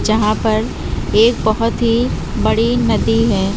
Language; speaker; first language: Hindi; native; Hindi